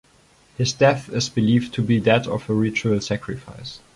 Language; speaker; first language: English; non-native, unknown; German